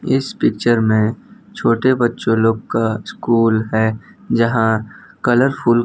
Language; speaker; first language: Hindi; non-native, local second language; Gujarati